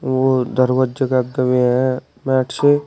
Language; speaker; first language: Hindi; native; Hindi